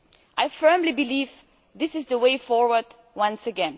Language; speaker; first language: English; non-native, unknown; German